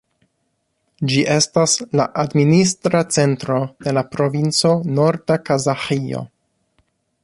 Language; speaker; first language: Esperanto; non-native, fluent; English